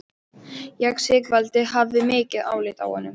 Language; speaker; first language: Icelandic; non-native, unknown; Polish